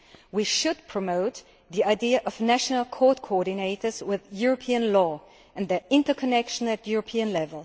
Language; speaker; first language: English; non-native, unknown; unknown